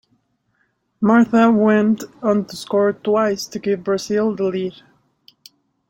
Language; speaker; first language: English; native; English